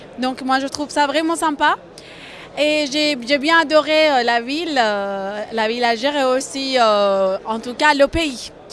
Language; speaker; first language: French; non-native, learner; Persian